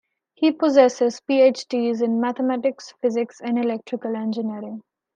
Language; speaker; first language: English; non-native, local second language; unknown